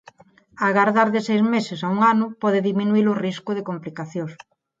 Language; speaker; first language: Galician; non-native, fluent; Spanish